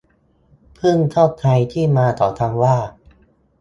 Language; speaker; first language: Thai; native; Thai